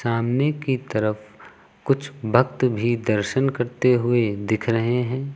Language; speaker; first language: Hindi; native; Hindi